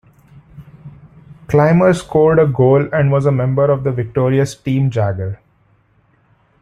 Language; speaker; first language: English; non-native, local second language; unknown